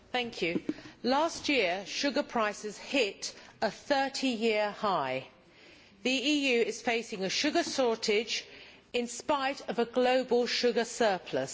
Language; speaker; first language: English; native; English